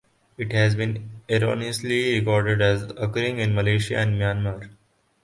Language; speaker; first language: English; non-native, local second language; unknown